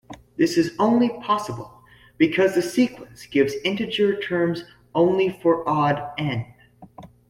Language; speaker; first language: English; native; English